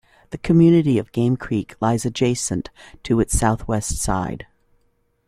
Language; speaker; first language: English; native; English